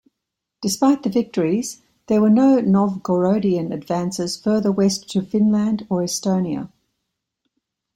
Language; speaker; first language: English; native; English